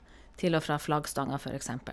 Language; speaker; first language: Norwegian; native; Norwegian